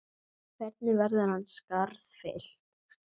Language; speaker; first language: Icelandic; native; Icelandic